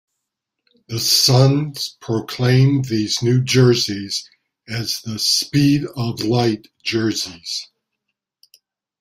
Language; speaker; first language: English; native; English